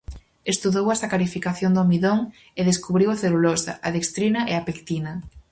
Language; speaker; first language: Galician; native; Galician